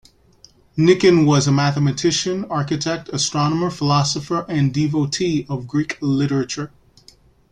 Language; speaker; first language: English; native; English